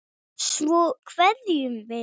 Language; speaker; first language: Icelandic; non-native, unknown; English